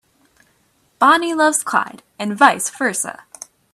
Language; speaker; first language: English; native; English